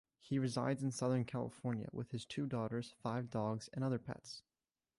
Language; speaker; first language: English; native; English